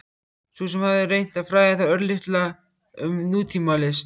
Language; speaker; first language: Icelandic; native; Icelandic